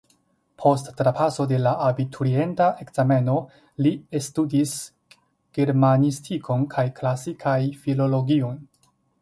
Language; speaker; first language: Esperanto; non-native, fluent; Chinese